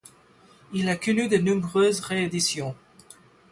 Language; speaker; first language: French; non-native, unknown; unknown